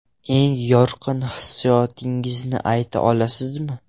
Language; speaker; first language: Uzbek; non-native, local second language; Russian